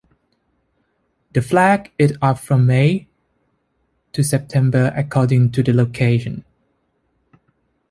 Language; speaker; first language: English; non-native, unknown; Thai